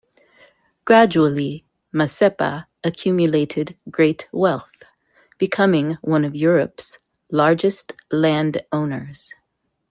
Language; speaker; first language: English; native; English